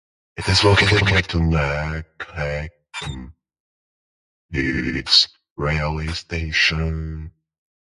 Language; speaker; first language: English; non-native, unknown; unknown